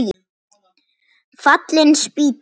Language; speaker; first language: Icelandic; native; Icelandic